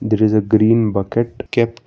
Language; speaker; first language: English; non-native, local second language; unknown